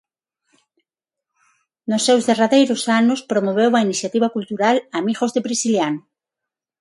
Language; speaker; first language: Galician; non-native, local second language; Spanish